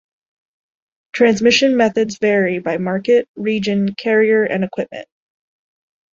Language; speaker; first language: English; native; English